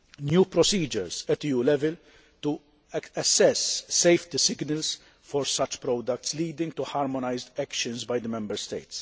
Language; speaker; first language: English; non-native, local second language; Maltese